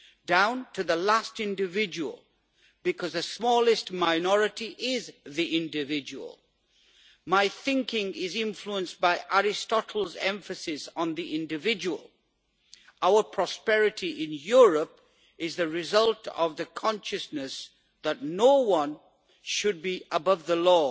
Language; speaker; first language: English; native; English